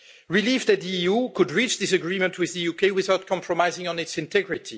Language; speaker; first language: English; non-native, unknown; French